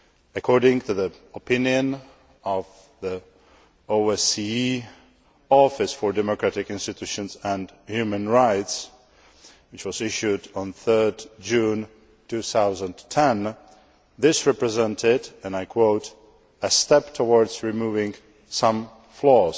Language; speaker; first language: English; non-native, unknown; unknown